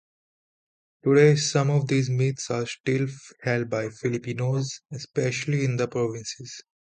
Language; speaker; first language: English; non-native, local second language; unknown